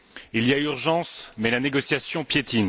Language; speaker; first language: French; native; French